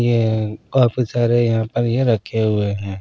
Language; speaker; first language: Hindi; non-native, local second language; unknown